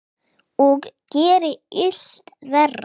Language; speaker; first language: Icelandic; non-native, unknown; English